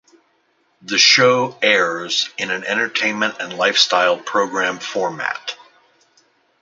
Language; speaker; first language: English; native; English